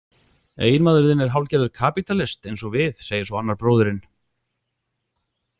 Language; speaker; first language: Icelandic; native; Icelandic